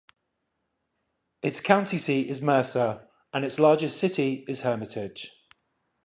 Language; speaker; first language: English; native; English